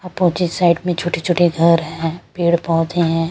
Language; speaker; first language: Hindi; non-native, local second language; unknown